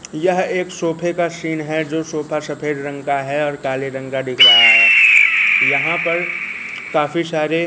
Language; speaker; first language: Hindi; native; Hindi